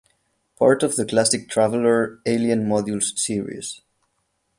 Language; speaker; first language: English; non-native, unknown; Catalan